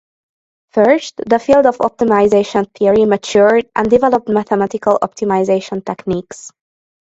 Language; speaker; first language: English; non-native, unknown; Hungarian